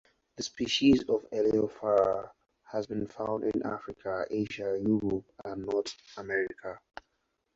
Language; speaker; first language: English; non-native, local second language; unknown